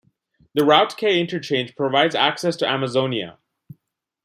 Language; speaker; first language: English; non-native, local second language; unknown